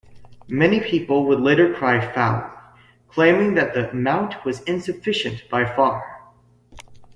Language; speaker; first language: English; native; English